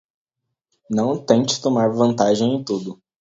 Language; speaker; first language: Portuguese; native; Portuguese